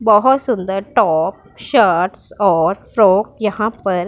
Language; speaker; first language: Hindi; non-native, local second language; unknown